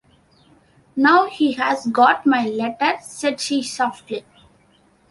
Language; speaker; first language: English; non-native, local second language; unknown